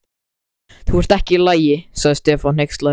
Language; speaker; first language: Icelandic; native; Icelandic